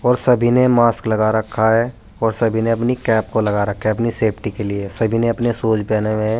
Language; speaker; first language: Hindi; native; Hindi